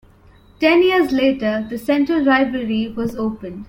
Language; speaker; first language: English; non-native, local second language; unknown